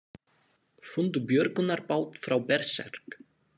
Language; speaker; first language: Icelandic; non-native, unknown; Slovak